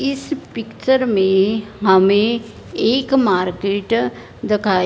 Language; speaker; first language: Hindi; non-native, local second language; Punjabi